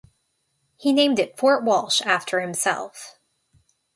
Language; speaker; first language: English; native; English